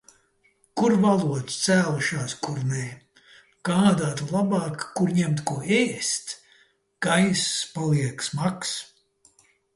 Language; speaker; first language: Latvian; early bilingual, heritage; Latvian